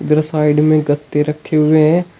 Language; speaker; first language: Hindi; native; Hindi